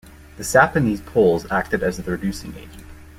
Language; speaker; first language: English; native; English